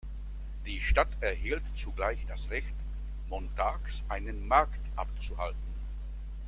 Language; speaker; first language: German; non-native, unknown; Czech